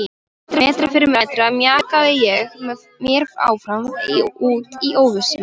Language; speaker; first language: Icelandic; non-native, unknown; Polish